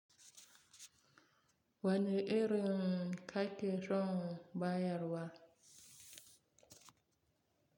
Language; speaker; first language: Hausa; native; Hausa